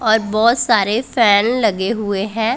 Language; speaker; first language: Hindi; non-native, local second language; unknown